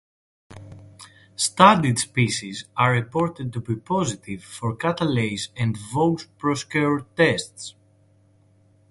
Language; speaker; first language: English; non-native, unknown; Greek